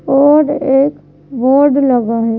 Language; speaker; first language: Hindi; native; Hindi